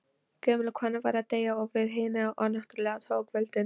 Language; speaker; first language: Icelandic; non-native, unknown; Polish